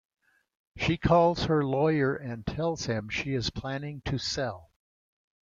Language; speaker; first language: English; native; English